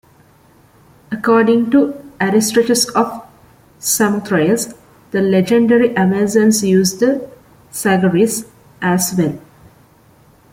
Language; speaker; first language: English; non-native, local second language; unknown